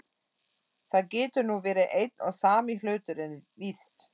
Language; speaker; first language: Icelandic; non-native, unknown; German